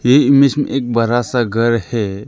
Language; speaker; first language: Hindi; non-native, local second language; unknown